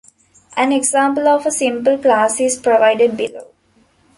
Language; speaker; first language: English; non-native, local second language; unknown